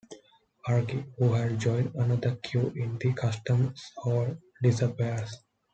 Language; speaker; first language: English; non-native, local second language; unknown